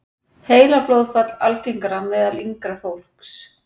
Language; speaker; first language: Icelandic; native; Icelandic